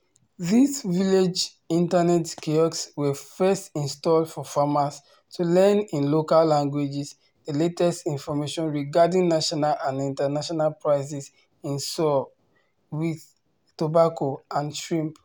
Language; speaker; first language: English; non-native, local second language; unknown